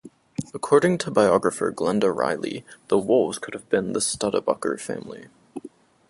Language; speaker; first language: English; native; English